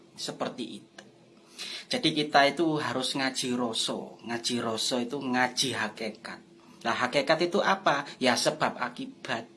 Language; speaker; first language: Indonesian; non-native, local second language; Javanese